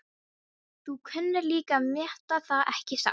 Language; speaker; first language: Icelandic; non-native, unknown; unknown